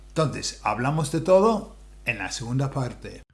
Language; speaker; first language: Spanish; non-native, fluent; English